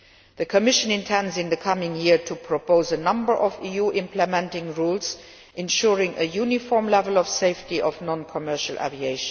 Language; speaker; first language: English; non-native, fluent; Luxembourgish